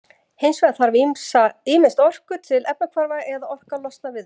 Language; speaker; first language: Icelandic; native; Icelandic